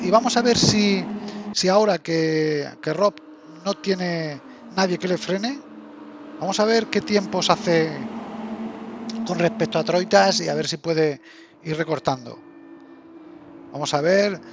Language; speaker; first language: Spanish; native; Spanish